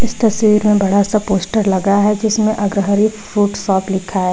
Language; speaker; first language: Hindi; native; Hindi